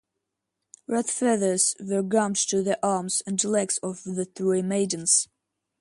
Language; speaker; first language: English; non-native, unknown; Russian